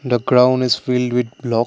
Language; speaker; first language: English; non-native, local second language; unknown